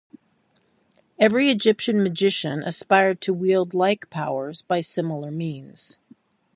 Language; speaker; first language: English; native; English